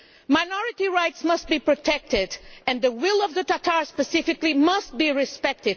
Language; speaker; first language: English; non-native, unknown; Portuguese